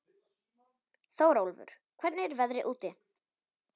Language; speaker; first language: Icelandic; non-native, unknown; Polish